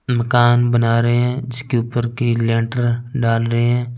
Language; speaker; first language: Hindi; non-native, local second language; Punjabi